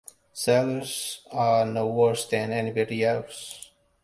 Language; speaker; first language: English; non-native, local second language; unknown